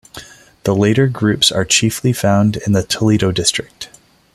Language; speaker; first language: English; non-native, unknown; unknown